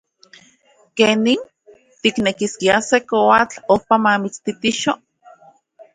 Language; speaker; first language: Central Puebla Nahuatl; native; Central Puebla Nahuatl